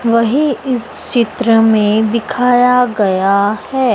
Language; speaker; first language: Hindi; native; Hindi